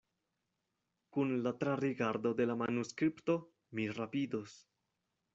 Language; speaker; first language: Esperanto; non-native, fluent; Spanish